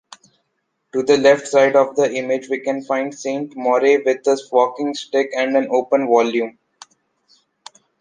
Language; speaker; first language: English; non-native, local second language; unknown